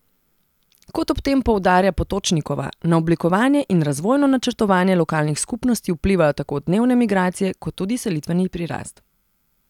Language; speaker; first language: Slovenian; non-native, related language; Serbian